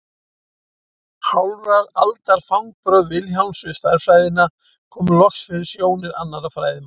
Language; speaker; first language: Icelandic; native; Icelandic